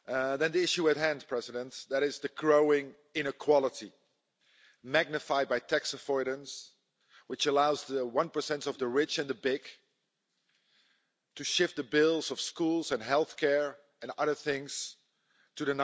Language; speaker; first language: English; non-native, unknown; Dutch